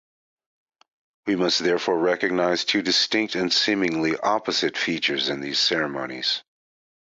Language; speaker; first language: English; native; English